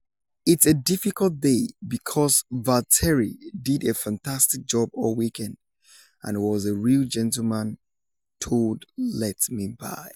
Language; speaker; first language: English; non-native, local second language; Yoruba